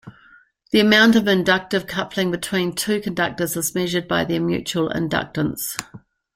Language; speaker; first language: English; native; English